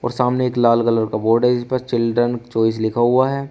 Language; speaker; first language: Hindi; native; Hindi